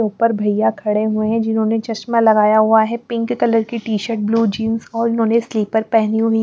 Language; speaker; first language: Hindi; non-native, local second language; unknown